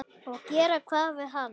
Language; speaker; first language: Icelandic; native; Icelandic